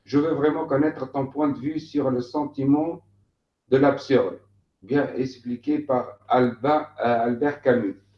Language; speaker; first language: French; non-native, local second language; Arabic